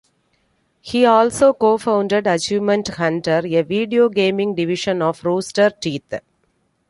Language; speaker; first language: English; non-native, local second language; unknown